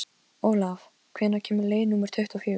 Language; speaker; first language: Icelandic; non-native, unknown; Polish